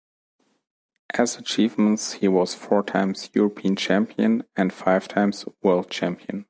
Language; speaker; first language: English; non-native, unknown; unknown